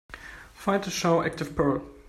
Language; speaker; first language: English; non-native, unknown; German